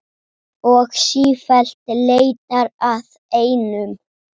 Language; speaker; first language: Icelandic; native; Icelandic